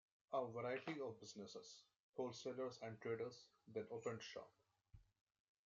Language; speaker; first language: English; non-native, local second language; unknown